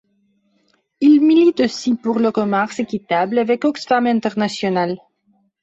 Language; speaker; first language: French; non-native, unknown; Belarusian